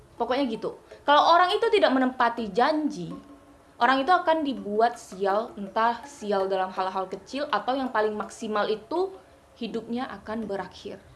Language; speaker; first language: Indonesian; non-native, local second language; Hakka Chinese